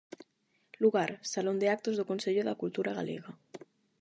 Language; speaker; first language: Galician; non-native, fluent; Spanish